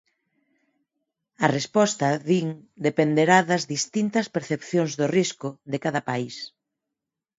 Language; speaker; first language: Galician; non-native, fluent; Spanish